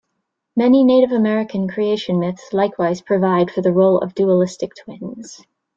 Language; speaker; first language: English; native; English